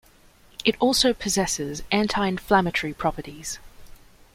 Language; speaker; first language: English; native; English